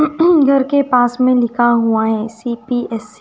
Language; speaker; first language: Hindi; non-native, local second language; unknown